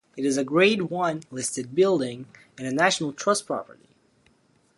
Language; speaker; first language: English; native; English